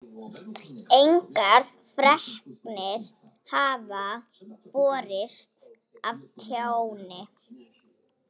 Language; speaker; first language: Icelandic; non-native, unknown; Polish